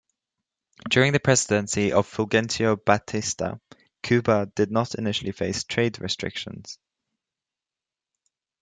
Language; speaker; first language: English; native; English